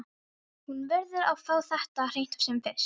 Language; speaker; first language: Icelandic; non-native, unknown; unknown